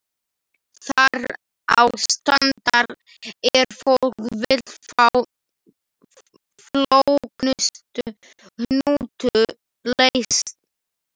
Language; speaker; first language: Icelandic; non-native, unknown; Slovak